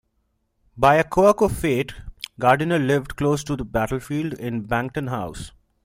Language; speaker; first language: English; non-native, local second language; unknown